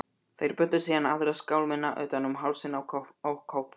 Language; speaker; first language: Icelandic; native; Icelandic